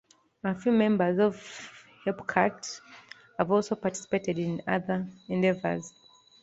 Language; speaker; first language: English; non-native, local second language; Ganda